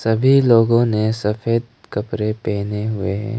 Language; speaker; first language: Hindi; non-native, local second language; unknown